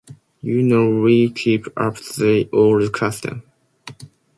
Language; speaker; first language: English; non-native, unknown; Japanese